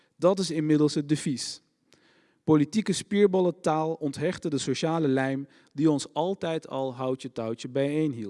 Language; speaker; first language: Dutch; early bilingual, other home language; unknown